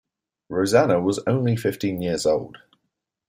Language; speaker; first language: English; native; English